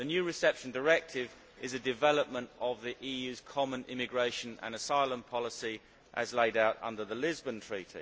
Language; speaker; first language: English; native; English